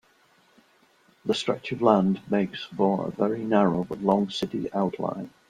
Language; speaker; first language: English; non-native, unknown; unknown